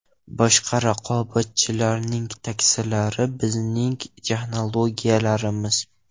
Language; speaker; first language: Uzbek; non-native, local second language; Russian